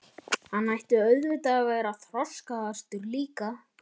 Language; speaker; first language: Icelandic; native; Icelandic